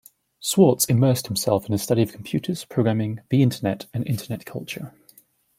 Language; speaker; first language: English; native; English